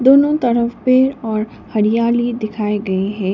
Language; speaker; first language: Hindi; non-native, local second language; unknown